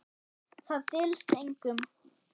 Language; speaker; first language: Icelandic; non-native, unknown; German